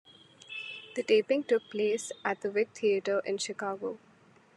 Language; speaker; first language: English; non-native, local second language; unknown